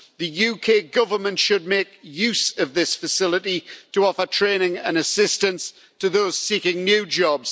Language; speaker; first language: English; native; English